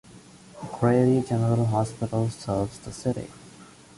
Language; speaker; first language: English; non-native, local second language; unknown